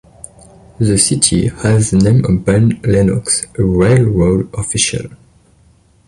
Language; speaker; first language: English; non-native, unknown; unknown